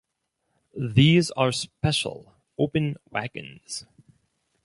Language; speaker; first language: English; non-native, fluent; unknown